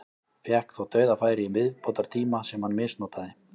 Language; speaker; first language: Icelandic; native; Icelandic